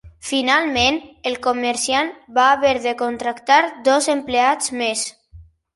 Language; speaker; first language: Catalan; non-native, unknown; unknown